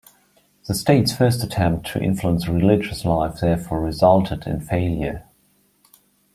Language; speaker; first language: English; non-native, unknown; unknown